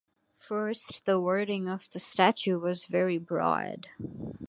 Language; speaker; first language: English; non-native, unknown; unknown